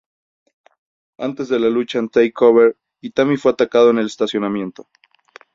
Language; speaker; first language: Spanish; native; Spanish